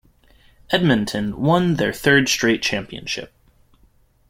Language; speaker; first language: English; native; English